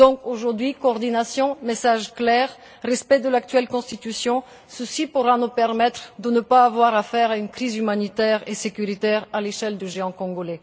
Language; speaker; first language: French; non-native, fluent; Bulgarian